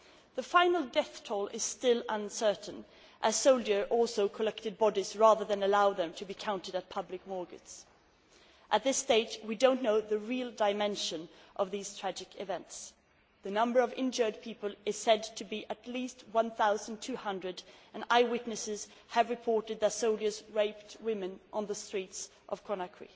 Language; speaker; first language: English; non-native, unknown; Swedish